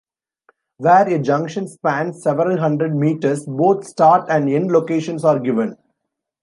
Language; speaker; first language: English; non-native, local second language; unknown